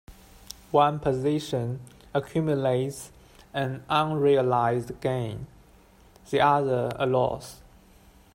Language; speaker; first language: English; non-native, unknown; Chinese